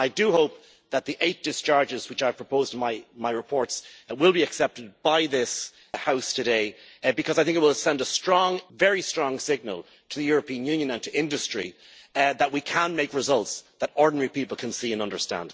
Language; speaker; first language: English; native; English